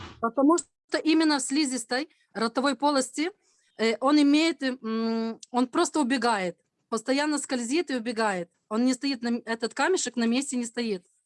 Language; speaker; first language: Russian; non-native, local second language; Ukrainian